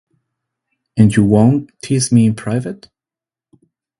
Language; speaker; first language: English; non-native, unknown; Spanish